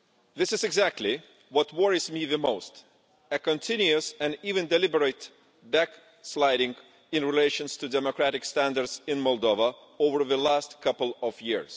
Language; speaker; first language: English; non-native, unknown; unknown